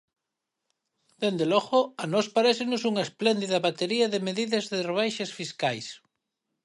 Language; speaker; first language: Galician; native; Galician